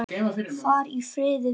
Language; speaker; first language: Icelandic; native; Icelandic